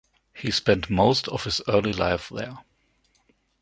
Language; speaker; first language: English; non-native, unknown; German